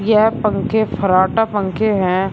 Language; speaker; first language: Hindi; native; Hindi